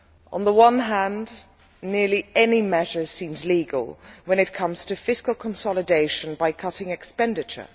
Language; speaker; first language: English; non-native, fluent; Dutch